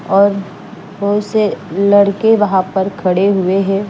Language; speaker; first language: Hindi; non-native, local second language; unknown